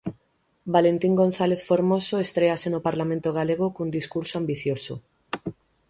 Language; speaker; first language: Galician; native; Galician